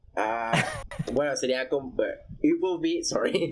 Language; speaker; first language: Spanish; native; Spanish